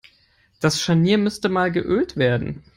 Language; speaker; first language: English; non-native, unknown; German